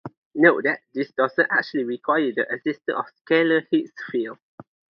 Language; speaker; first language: English; non-native, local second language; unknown